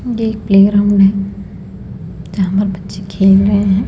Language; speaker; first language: Hindi; native; Hindi